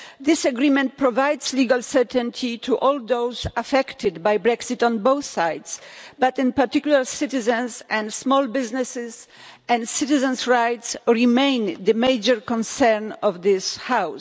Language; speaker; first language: English; non-native, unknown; Polish